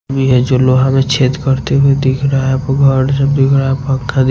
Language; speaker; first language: Hindi; non-native, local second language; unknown